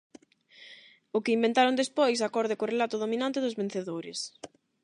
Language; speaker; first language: Galician; non-native, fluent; Spanish